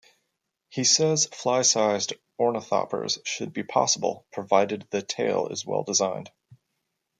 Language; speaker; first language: English; native; English